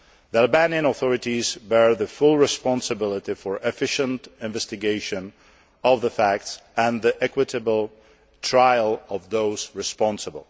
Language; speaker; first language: English; non-native, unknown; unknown